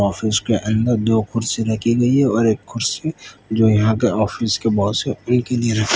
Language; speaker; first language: Hindi; non-native, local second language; Gujarati